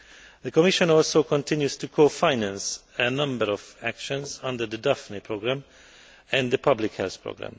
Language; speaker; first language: English; non-native, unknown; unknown